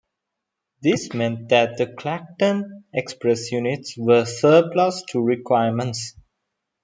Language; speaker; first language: English; non-native, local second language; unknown